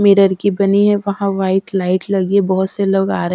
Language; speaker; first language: Hindi; native; Hindi